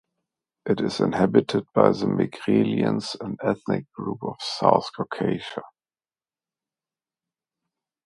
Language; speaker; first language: English; non-native, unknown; German